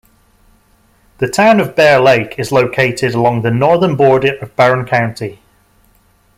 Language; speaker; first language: English; native; English